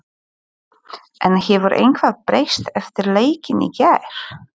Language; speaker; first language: Icelandic; non-native, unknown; Polish